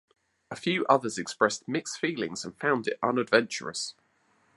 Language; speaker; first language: English; native; English